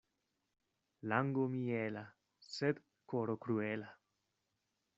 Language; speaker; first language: Esperanto; non-native, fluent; Spanish